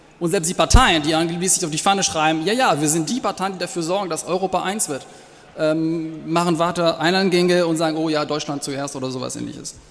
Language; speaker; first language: German; non-native, fluent; French